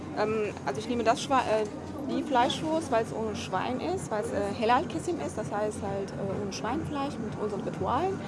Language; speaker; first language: German; early bilingual, other home language; Turkish